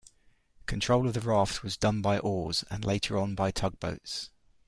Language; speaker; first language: English; native; English